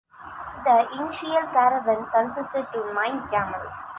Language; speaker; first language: English; non-native, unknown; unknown